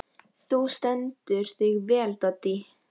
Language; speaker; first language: Icelandic; non-native, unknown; Polish